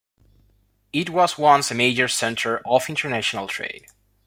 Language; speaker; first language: English; non-native, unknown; Spanish